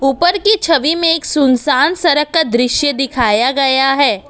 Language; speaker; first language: Hindi; non-native, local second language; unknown